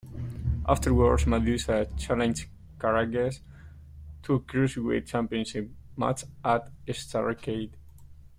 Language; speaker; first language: English; native; English